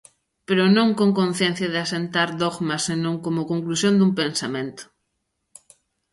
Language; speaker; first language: Galician; native; Galician